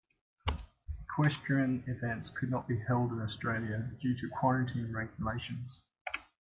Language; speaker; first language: English; native; English